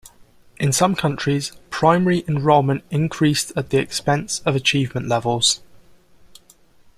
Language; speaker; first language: English; native; English